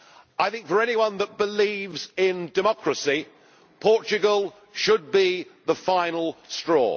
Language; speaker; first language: English; native; English